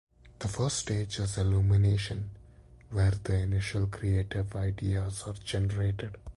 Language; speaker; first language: English; non-native, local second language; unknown